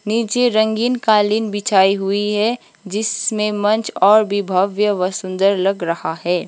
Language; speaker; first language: Hindi; non-native, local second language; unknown